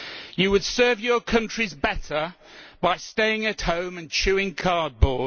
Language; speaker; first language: English; native; English